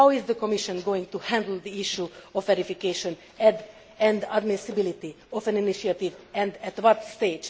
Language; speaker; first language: English; non-native, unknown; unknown